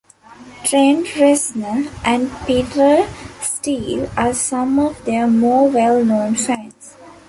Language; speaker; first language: English; non-native, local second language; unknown